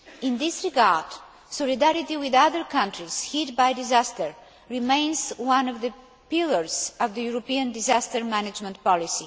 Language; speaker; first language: English; non-native, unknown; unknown